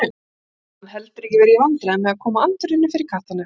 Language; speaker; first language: Icelandic; native; Icelandic